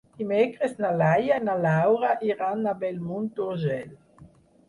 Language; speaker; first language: Catalan; non-native, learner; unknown